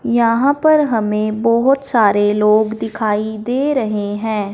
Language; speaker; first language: Hindi; non-native, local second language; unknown